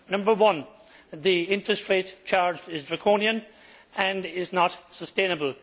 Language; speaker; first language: English; native; English